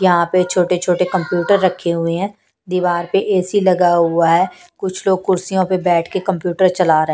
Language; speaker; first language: Hindi; non-native, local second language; Punjabi